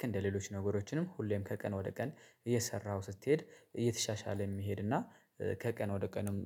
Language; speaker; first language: Amharic; native; Amharic